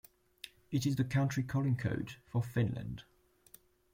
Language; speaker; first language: English; non-native, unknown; French